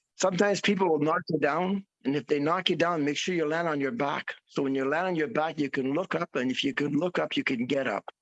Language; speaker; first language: English; native; English